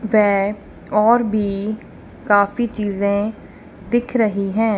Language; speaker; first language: Hindi; non-native, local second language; Punjabi